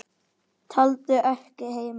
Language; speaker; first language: Icelandic; native; Icelandic